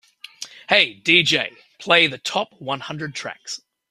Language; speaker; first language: English; native; English